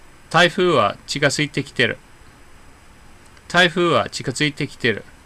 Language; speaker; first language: Japanese; non-native, fluent; English